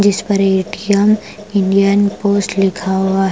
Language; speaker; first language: Hindi; non-native, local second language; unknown